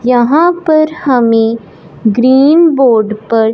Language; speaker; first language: Hindi; non-native, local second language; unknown